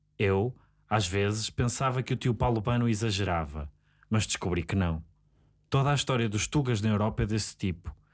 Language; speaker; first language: Portuguese; native; Portuguese